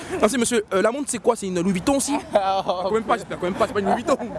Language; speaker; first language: French; native; French